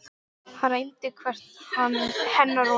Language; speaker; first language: Icelandic; non-native, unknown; English